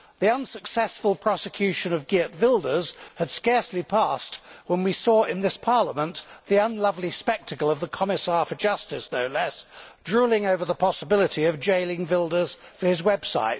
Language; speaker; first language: English; native; English